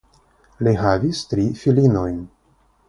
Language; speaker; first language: Esperanto; non-native, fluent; Russian